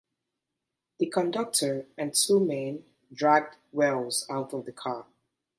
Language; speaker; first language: English; native; English